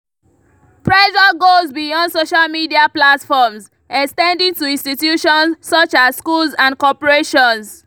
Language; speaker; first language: English; non-native, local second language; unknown